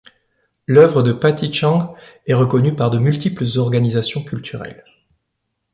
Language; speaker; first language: French; native; French